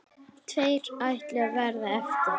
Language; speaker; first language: Icelandic; native; Icelandic